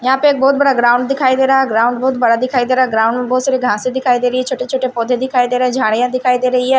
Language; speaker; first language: Hindi; non-native, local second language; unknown